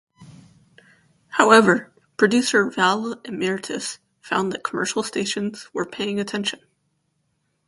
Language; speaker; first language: English; native; English